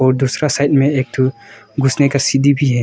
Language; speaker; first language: Hindi; early bilingual, other home language; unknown